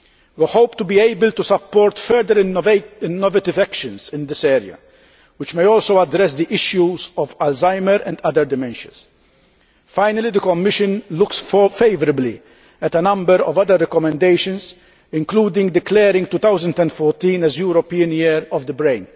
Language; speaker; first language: English; non-native, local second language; Maltese